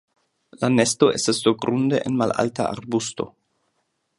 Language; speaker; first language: Esperanto; non-native, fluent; German